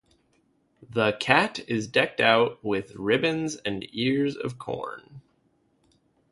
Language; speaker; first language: English; native; English